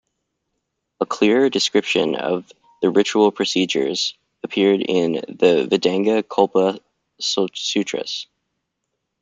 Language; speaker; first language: English; native; English